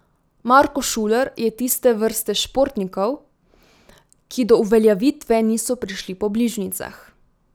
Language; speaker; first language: Slovenian; native; Slovenian